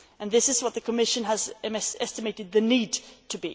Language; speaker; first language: English; non-native, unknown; Swedish